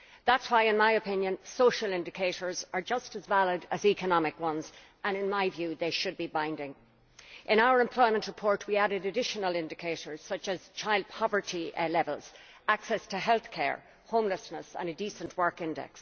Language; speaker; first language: English; native; English